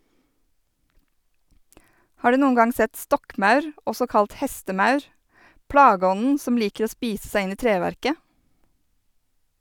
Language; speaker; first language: Norwegian; native; Norwegian